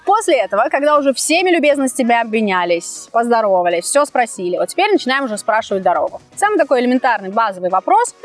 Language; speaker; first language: Russian; native; Russian